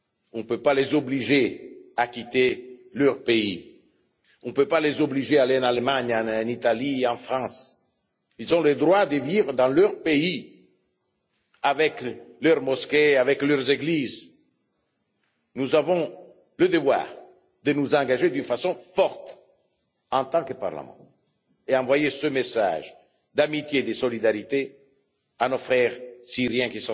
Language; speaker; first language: French; non-native, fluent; Italian